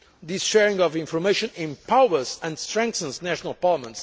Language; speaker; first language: English; non-native, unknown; Portuguese